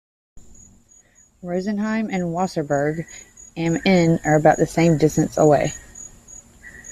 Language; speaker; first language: English; native; English